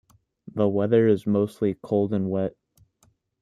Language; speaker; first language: English; native; English